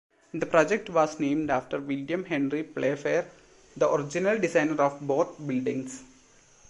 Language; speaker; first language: English; non-native, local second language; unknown